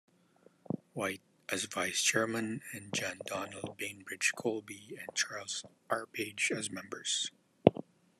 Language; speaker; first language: English; non-native, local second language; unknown